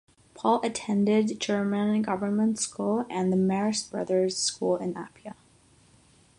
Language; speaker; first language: English; non-native, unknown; Catalan